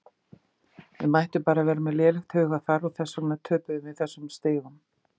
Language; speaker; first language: Icelandic; native; Icelandic